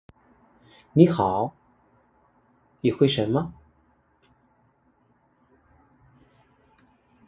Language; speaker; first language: English; non-native, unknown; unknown